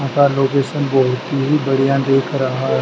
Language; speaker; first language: Hindi; native; Hindi